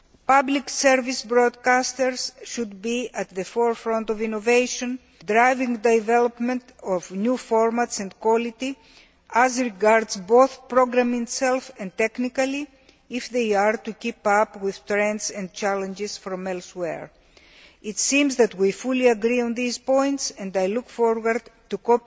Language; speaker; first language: English; non-native, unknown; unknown